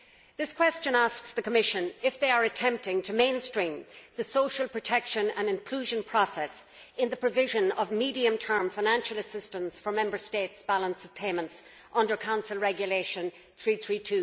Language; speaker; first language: English; native; English